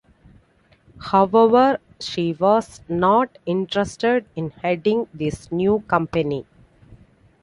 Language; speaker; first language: English; non-native, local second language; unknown